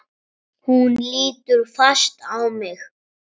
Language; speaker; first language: Icelandic; native; Icelandic